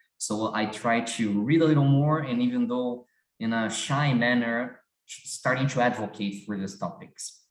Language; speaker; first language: English; non-native, fluent; Portuguese